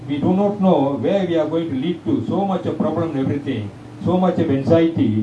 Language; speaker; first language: English; non-native, local second language; Tamil